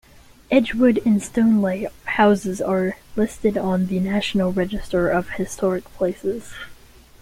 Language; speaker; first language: English; native; English